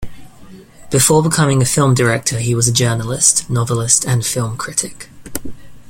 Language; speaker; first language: English; native; English